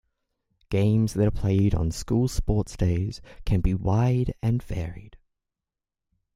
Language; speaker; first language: English; native; English